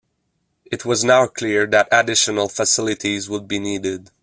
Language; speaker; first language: English; non-native, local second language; French